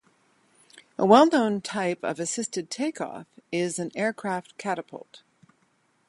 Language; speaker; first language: English; native; English